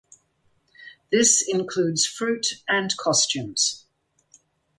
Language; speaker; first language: English; native; English